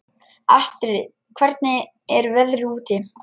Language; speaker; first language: Icelandic; non-native, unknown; Lithuanian